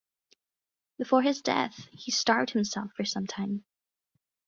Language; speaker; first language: English; native; English